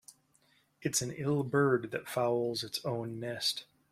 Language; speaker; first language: English; native; English